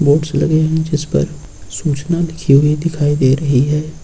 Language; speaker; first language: Hindi; native; Hindi